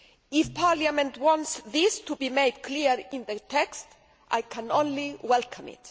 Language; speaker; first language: English; non-native, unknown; Greek